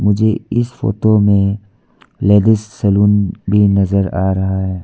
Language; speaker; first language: Hindi; non-native, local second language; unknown